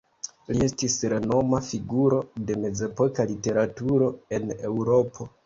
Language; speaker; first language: Esperanto; non-native, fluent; Kinyarwanda